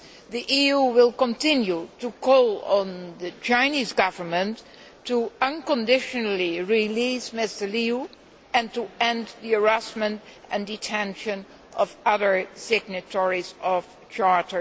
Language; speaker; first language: English; non-native, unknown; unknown